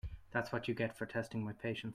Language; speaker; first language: English; native; English